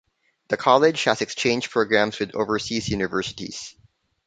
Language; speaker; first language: English; non-native, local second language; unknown